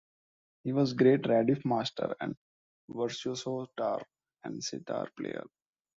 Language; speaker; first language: English; non-native, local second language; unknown